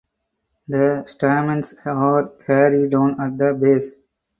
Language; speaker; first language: English; non-native, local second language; Tamil